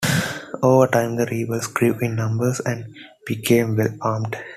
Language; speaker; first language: English; non-native, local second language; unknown